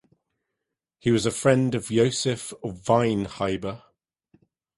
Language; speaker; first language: English; native; English